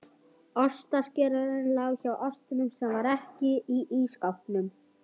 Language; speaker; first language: Icelandic; non-native, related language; Swedish